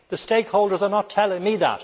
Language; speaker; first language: English; native; English